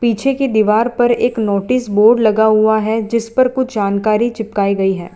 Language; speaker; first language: Hindi; non-native, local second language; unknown